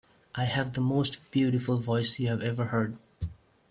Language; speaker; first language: English; non-native, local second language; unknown